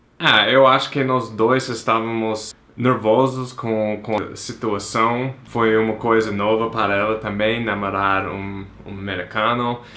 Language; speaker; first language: Portuguese; non-native, fluent; English